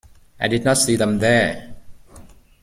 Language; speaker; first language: English; native; English